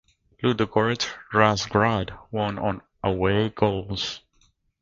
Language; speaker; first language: English; native; English